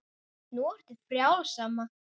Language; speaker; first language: Icelandic; native; Icelandic